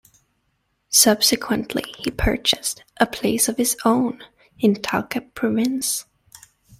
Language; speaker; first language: English; native; English